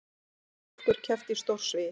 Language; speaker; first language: Icelandic; native; Icelandic